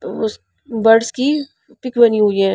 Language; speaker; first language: Hindi; non-native, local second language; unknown